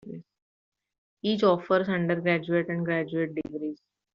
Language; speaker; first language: English; non-native, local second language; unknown